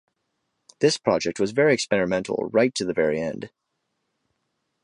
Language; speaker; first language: English; native; English